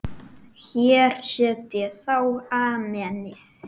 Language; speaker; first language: Icelandic; native; Icelandic